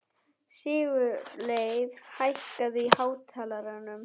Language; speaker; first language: Icelandic; non-native, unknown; German